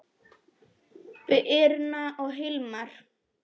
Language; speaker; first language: Icelandic; non-native, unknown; Polish